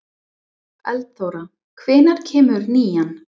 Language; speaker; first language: Icelandic; non-native, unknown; English